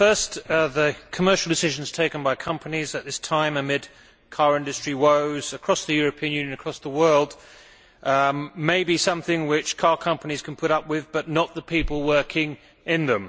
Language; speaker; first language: English; native; English